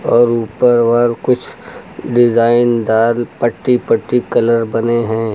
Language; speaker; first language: Hindi; native; Hindi